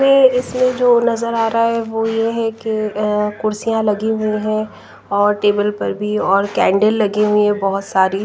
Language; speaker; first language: Hindi; non-native, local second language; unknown